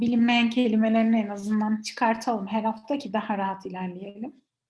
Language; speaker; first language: Turkish; native; Turkish